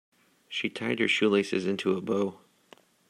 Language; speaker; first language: English; native; English